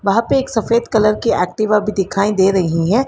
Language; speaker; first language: Hindi; non-native, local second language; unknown